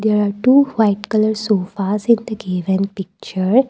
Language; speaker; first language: English; non-native, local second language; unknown